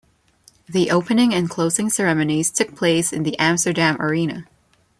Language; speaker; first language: English; non-native, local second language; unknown